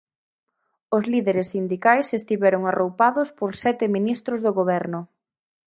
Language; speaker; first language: Galician; native; Galician